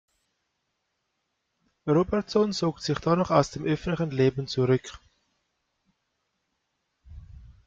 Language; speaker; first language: German; native; German